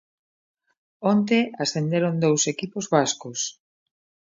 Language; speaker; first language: Galician; native; Galician